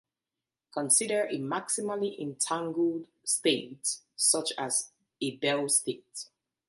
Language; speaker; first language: English; native; English